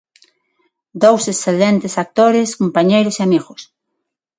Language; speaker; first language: Galician; non-native, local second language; Spanish